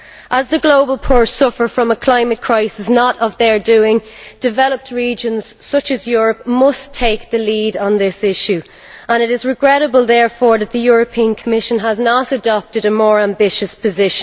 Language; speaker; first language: English; native; English